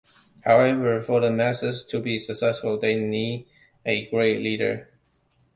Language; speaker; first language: English; non-native, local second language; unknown